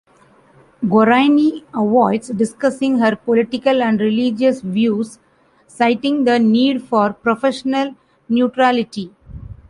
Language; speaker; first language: English; non-native, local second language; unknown